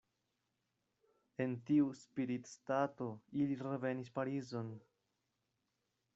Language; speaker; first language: Esperanto; non-native, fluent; Spanish